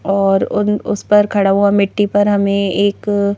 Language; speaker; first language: Hindi; native; Hindi